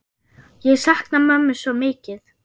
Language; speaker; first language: Icelandic; non-native, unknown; German